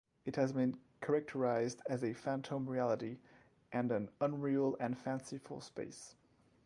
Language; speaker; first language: English; non-native, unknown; French